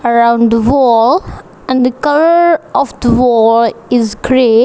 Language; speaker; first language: English; non-native, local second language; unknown